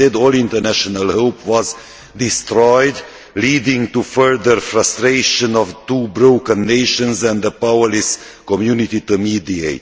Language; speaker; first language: English; non-native, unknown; Hungarian